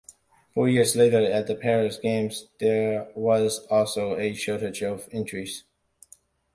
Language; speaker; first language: English; non-native, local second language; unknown